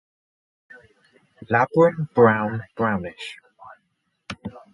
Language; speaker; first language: English; native; English